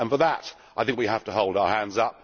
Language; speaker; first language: English; native; English